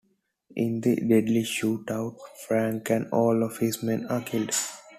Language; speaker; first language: English; non-native, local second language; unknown